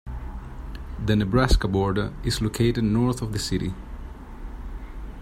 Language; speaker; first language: English; non-native, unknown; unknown